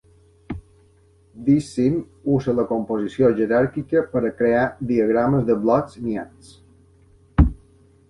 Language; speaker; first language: Catalan; native; Catalan